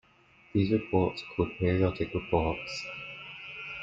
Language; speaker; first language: English; native; English